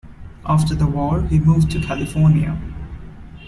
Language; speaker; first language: English; non-native, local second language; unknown